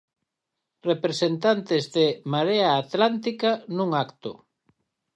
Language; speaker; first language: Galician; native; Galician